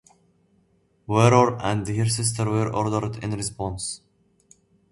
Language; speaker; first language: English; native; English